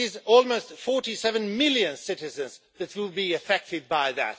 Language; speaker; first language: English; non-native, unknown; Swedish